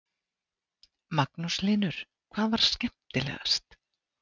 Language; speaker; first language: Icelandic; native; Icelandic